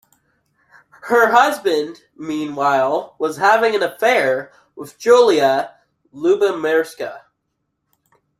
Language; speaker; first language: English; native; English